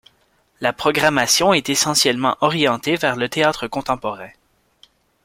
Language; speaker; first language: French; native; French